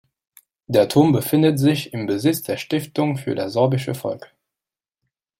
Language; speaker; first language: German; non-native, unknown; French